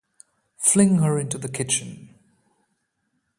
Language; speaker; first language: English; non-native, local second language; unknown